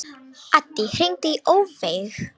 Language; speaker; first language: Icelandic; non-native, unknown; Romanian